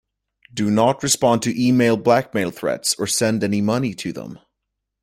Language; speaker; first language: English; native; English